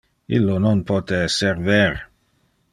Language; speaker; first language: Interlingua; non-native, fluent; Dutch